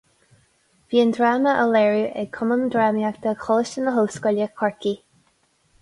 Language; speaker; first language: Irish; non-native, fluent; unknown